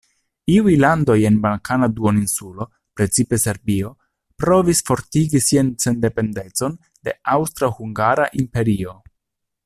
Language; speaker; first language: Esperanto; non-native, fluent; Italian